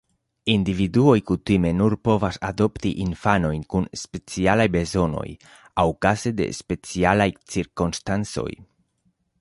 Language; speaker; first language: Esperanto; non-native, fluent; Spanish